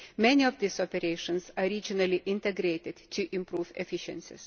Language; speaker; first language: English; non-native, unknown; Lithuanian